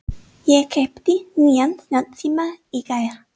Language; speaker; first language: Icelandic; non-native, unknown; English